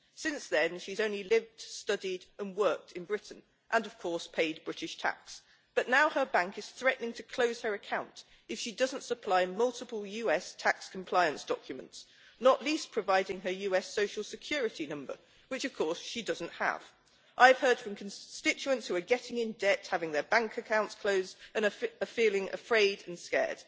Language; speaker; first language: English; native; English